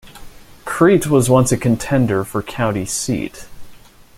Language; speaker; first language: English; native; English